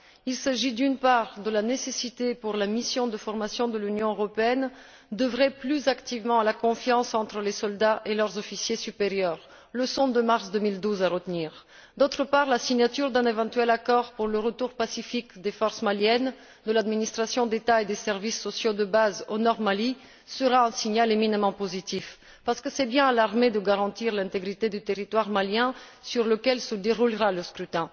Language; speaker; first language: French; non-native, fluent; Bulgarian